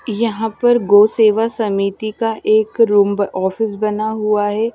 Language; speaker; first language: Hindi; non-native, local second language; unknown